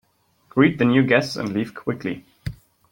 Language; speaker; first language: English; non-native, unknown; German